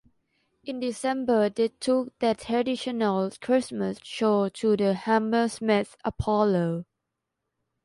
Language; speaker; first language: English; non-native, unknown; Thai